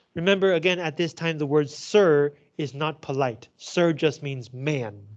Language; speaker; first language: English; non-native, fluent; Chinese